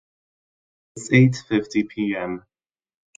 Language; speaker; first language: English; non-native, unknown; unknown